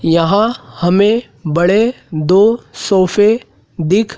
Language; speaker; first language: Hindi; native; Hindi